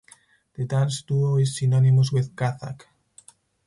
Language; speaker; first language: English; non-native, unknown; Spanish